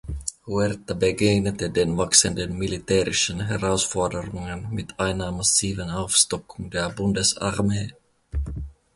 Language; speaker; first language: German; non-native, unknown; Finnish